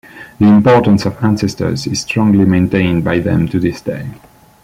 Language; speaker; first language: English; non-native, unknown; French